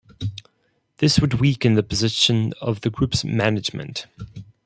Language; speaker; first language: English; non-native, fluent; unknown